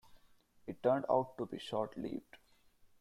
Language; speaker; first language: English; non-native, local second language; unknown